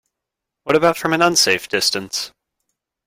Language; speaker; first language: English; native; English